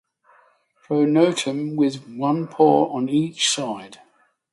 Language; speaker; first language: English; native; English